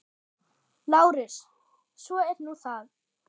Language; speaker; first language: Icelandic; non-native, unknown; German